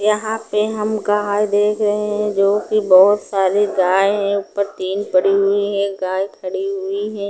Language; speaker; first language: Hindi; non-native, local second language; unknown